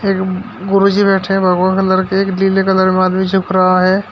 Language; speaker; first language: Hindi; native; Hindi